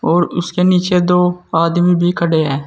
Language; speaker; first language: Hindi; native; Hindi